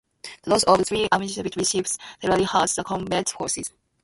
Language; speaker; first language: English; non-native, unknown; Japanese